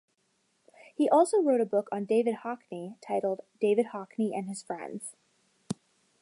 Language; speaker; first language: English; native; English